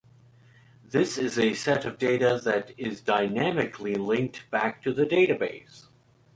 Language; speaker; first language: English; native; English